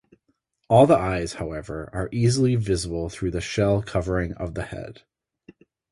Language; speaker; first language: English; native; English